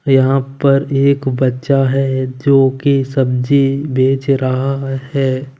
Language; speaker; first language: Hindi; non-native, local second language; Punjabi